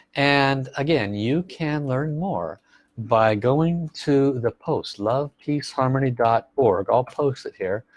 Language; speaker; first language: English; native; English